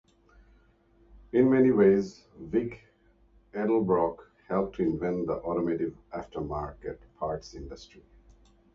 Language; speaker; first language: English; native; English